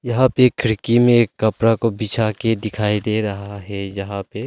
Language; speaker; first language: Hindi; early bilingual, other home language; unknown